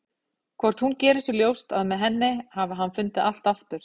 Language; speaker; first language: Icelandic; native; Icelandic